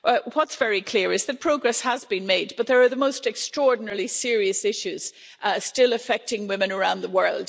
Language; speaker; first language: English; native; English